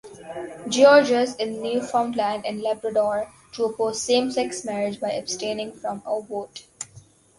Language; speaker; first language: English; non-native, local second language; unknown